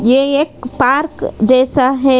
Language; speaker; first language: Hindi; non-native, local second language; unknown